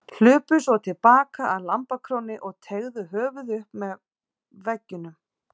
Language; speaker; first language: Icelandic; native; Icelandic